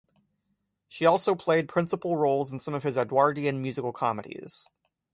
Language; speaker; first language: English; native; English